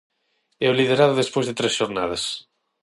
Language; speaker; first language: Galician; non-native, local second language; Spanish